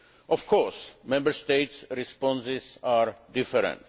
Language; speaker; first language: English; non-native, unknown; Czech